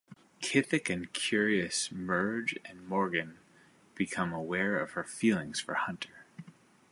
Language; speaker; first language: English; native; English